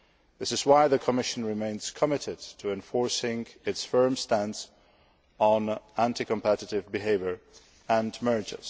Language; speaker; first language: English; non-native, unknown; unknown